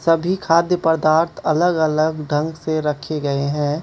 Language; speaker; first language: Hindi; non-native, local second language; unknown